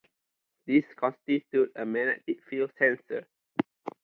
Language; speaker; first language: English; non-native, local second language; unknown